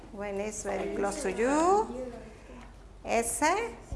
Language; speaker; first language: English; non-native, learner; Spanish